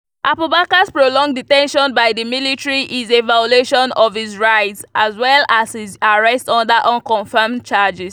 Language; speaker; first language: English; non-native, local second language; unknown